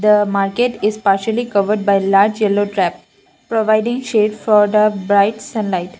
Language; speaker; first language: English; non-native, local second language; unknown